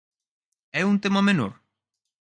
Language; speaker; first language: Galician; native; Galician